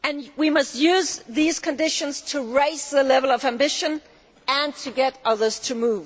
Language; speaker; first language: English; non-native, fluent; Danish